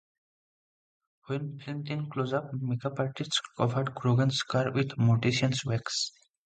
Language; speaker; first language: English; non-native, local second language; Assamese